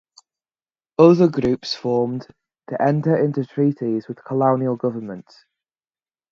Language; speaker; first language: English; native; English